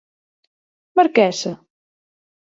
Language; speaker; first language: Galician; native; Galician